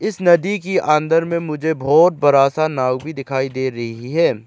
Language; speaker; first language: Hindi; non-native, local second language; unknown